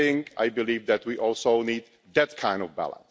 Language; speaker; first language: English; non-native, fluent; Czech